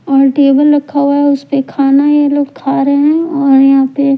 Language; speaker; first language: Hindi; non-native, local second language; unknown